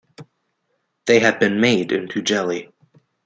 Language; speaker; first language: English; native; English